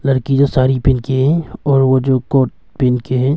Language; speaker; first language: Hindi; early bilingual, other home language; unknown